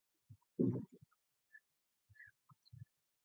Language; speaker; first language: English; non-native, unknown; Mongolian